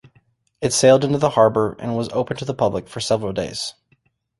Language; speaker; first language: English; native; English